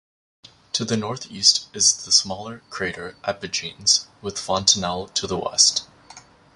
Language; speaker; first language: English; native; English